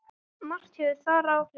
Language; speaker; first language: Icelandic; native; Icelandic